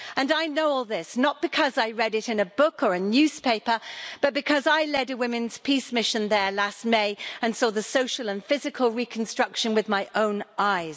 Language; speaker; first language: English; native; English